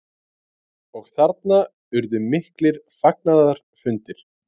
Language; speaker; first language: Icelandic; native; Icelandic